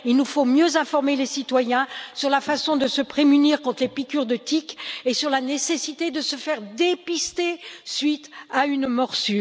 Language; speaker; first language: French; native; French